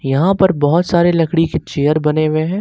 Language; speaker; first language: Hindi; native; Hindi